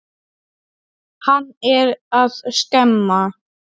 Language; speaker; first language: Icelandic; non-native, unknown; Polish